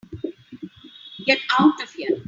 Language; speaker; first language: English; non-native, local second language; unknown